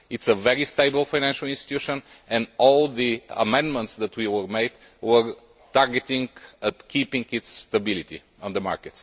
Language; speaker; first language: English; non-native, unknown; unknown